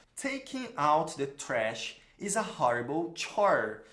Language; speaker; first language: English; non-native, fluent; Portuguese